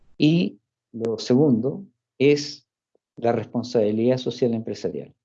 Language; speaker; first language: Spanish; early bilingual, heritage; Spanish